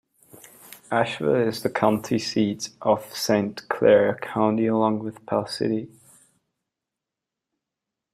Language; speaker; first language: English; non-native, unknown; German